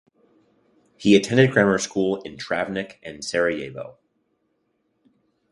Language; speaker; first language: English; native; English